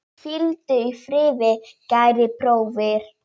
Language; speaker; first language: Icelandic; non-native, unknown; Polish